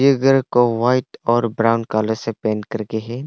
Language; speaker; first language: Hindi; non-native, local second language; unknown